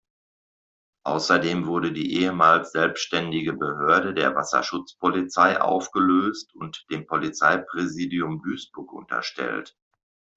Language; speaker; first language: German; native; German